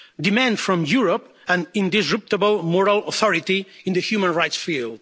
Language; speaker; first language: English; non-native, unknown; Catalan